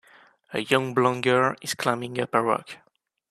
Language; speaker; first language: English; native; English